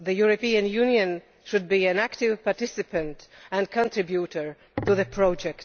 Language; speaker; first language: English; non-native, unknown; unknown